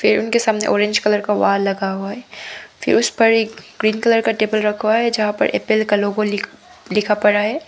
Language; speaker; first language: Hindi; non-native, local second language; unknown